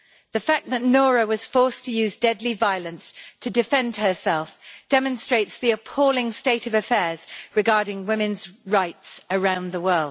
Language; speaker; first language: English; native; English